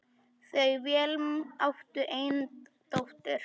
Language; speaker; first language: Icelandic; non-native, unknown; Polish